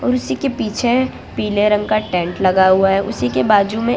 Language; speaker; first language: Hindi; non-native, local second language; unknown